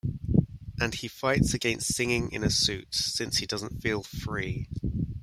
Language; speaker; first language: English; native; English